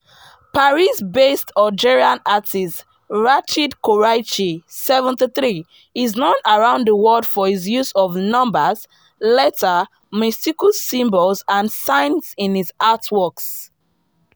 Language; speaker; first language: English; non-native, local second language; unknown